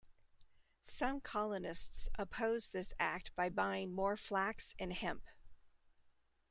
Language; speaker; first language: English; native; English